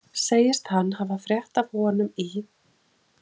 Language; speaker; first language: Icelandic; native; Icelandic